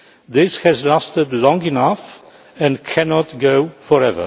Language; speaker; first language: English; non-native, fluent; Polish